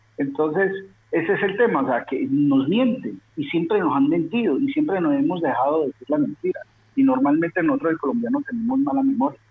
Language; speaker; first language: Spanish; native; Spanish